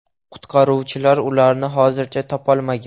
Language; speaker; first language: Uzbek; non-native, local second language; Russian